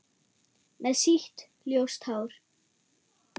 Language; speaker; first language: Icelandic; non-native, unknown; German